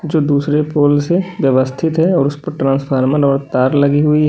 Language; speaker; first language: Hindi; native; Hindi